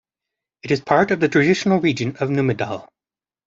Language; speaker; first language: English; native; English